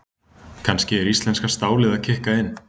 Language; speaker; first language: Icelandic; native; Icelandic